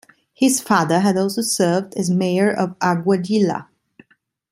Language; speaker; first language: English; non-native, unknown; Italian